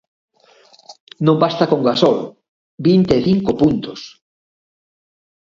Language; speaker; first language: Galician; native; Galician